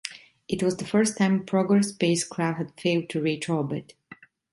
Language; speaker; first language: English; non-native, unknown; Italian